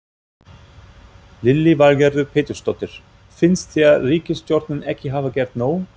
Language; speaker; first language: Icelandic; non-native, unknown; German